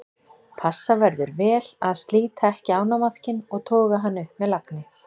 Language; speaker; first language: Icelandic; native; Icelandic